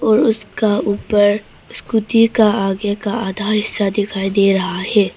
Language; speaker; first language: Hindi; early bilingual, other home language; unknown